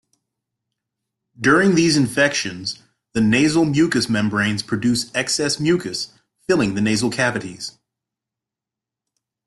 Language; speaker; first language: English; native; English